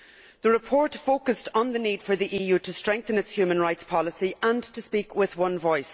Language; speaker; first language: English; native; English